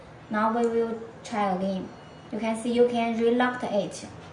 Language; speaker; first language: English; non-native, fluent; Chinese